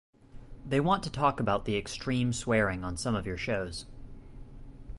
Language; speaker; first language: English; native; English